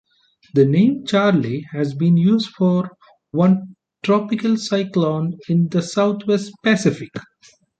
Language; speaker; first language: English; non-native, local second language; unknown